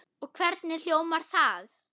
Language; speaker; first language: Icelandic; non-native, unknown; German